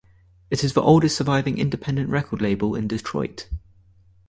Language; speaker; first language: English; native; English